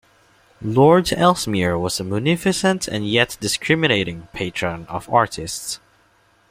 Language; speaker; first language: English; non-native, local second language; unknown